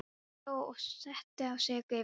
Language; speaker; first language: Icelandic; non-native, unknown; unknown